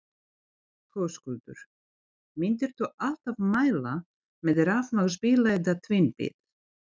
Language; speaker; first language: Icelandic; non-native, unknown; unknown